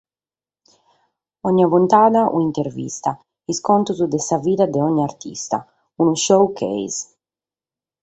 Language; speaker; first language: Sardinian; native; Sardinian